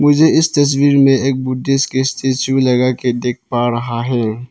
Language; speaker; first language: Hindi; non-native, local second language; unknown